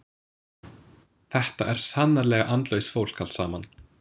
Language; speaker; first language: Icelandic; non-native, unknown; English